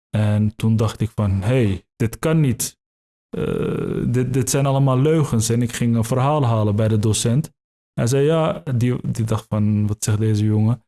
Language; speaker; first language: Dutch; early bilingual, other home language; Turkish